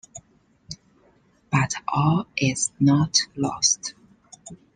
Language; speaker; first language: English; non-native, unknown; Chinese